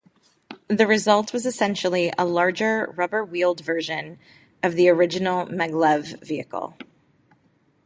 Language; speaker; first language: English; native; English